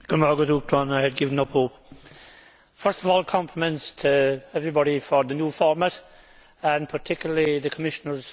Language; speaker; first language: English; native; English